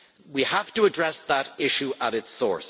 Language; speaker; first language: English; native; English